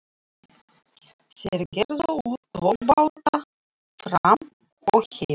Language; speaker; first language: Icelandic; non-native, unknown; Russian